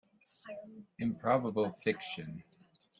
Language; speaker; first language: English; native; English